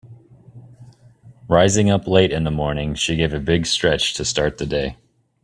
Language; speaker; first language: English; native; English